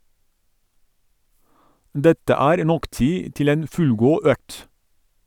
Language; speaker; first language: Norwegian; non-native, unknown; Turkish